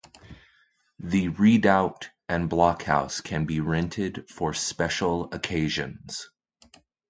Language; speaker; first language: English; native; English